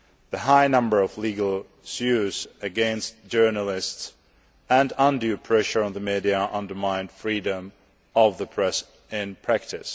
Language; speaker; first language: English; non-native, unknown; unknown